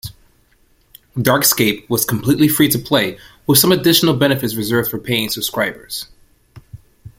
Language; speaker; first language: English; native; English